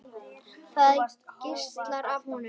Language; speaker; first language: Icelandic; native; Icelandic